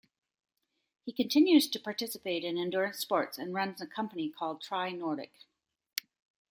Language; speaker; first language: English; native; English